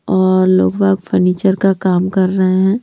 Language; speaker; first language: Hindi; non-native, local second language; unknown